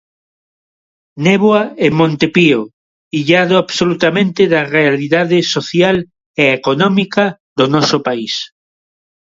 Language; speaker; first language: Galician; non-native, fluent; Spanish